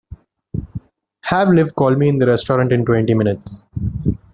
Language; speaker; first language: English; non-native, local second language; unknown